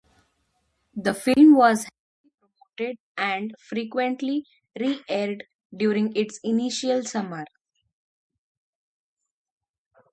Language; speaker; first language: English; non-native, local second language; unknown